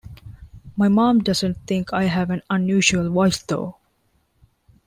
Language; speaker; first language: English; non-native, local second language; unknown